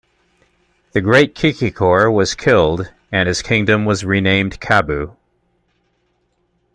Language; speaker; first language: English; native; English